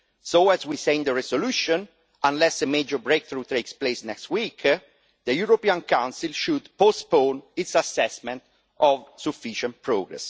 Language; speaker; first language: English; non-native, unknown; Italian